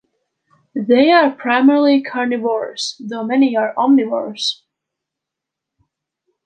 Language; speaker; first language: English; non-native, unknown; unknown